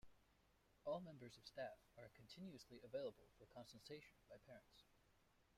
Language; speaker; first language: English; native; English